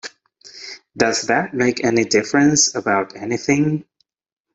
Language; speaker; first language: English; native; English